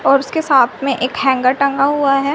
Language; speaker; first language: Hindi; native; Hindi